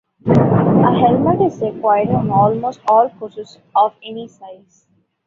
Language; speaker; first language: English; non-native, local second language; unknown